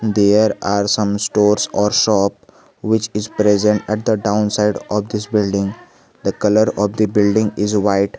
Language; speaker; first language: English; non-native, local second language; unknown